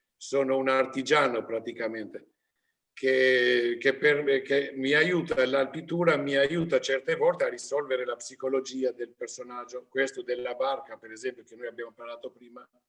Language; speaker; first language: Italian; non-native, fluent; Albanian